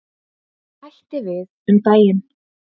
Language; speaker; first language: Icelandic; native; Icelandic